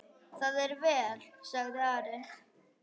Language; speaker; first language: Icelandic; native; Icelandic